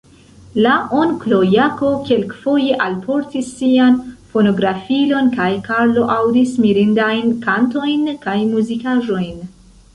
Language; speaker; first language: Esperanto; non-native, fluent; Central Kurdish